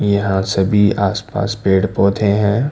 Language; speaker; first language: Hindi; non-native, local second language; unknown